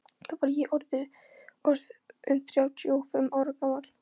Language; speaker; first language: Icelandic; non-native, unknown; Polish